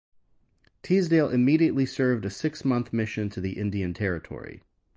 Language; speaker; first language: English; native; English